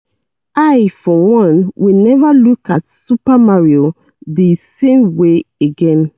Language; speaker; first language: English; non-native, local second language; Yoruba